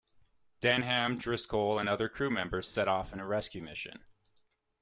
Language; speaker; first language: English; native; English